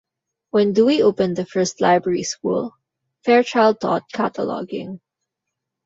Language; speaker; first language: English; non-native, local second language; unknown